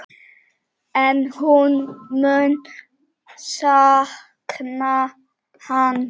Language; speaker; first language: Icelandic; non-native, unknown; Czech